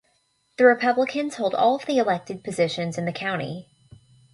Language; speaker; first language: English; native; English